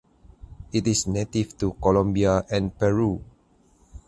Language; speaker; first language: English; non-native, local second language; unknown